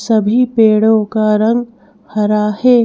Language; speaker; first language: Hindi; native; Hindi